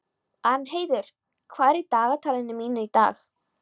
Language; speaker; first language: Icelandic; non-native, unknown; Polish